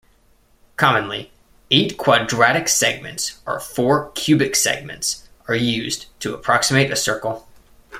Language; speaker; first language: English; native; English